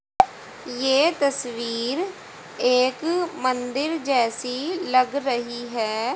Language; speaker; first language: Hindi; native; Hindi